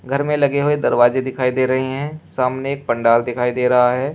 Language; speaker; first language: Hindi; native; Hindi